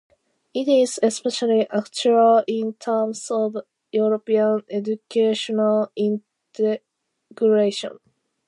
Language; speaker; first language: English; non-native, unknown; Japanese